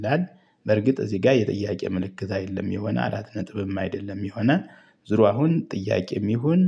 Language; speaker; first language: Amharic; native; Amharic